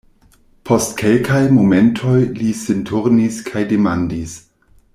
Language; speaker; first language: Esperanto; non-native, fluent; German